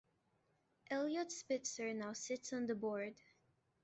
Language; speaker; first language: English; non-native, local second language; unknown